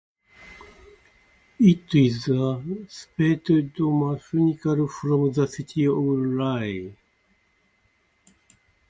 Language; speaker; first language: English; non-native, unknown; Japanese